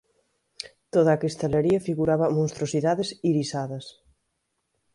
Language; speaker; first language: Galician; native; Galician